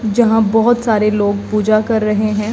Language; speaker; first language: Hindi; native; Hindi